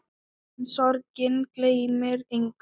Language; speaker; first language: Icelandic; non-native, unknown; Thai